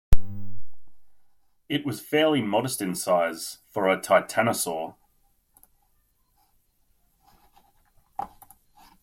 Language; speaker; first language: English; native; English